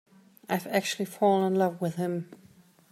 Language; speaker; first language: English; non-native, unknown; German